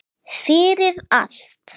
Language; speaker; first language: Icelandic; non-native, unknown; English